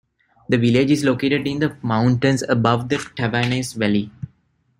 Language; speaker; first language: English; non-native, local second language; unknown